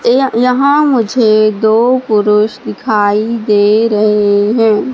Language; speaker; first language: Hindi; native; Hindi